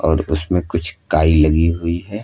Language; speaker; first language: Hindi; native; Hindi